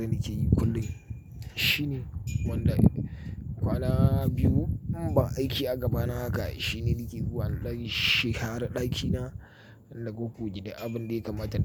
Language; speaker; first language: Hausa; native; Hausa